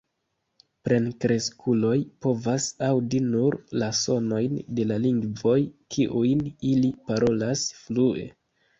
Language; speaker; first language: Esperanto; non-native, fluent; Kinyarwanda